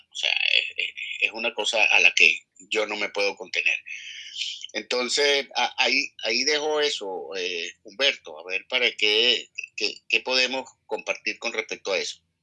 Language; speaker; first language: Spanish; native; Spanish